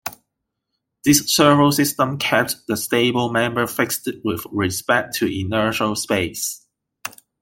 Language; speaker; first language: English; non-native, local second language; Cantonese